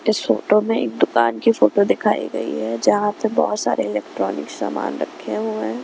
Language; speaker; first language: Hindi; non-native, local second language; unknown